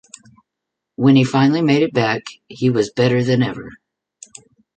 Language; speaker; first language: English; native; English